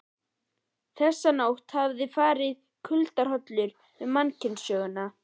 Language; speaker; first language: Icelandic; native; Icelandic